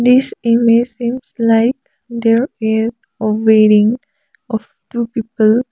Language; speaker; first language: English; non-native, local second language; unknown